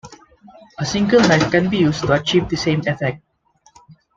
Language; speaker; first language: English; non-native, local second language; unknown